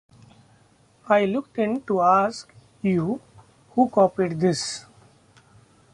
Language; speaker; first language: English; non-native, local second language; Marathi